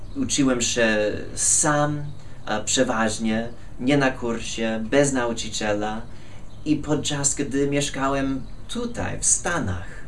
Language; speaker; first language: Polish; non-native, fluent; English